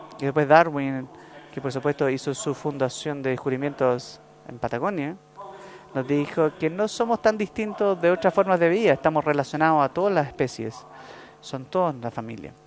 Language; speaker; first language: Spanish; non-native, learner; English